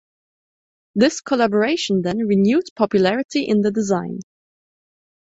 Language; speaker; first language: English; non-native, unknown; German